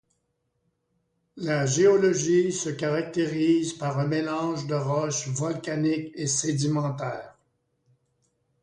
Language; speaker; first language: French; native; French